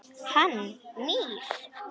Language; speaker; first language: Icelandic; native; Icelandic